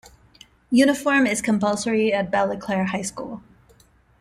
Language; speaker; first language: English; non-native, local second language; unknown